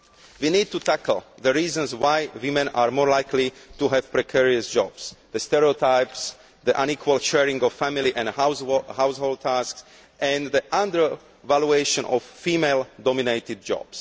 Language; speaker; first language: English; non-native, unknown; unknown